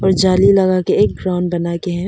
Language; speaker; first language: Hindi; non-native, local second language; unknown